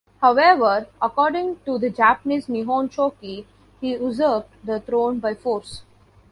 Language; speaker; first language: English; non-native, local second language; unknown